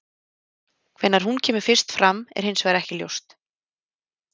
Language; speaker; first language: Icelandic; native; Icelandic